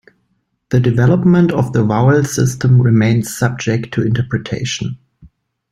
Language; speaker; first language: English; non-native, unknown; German